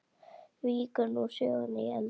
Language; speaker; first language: Icelandic; native; Icelandic